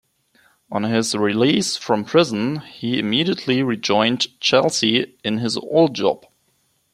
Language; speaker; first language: English; non-native, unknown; German